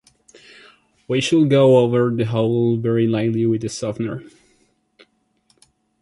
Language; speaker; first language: English; non-native, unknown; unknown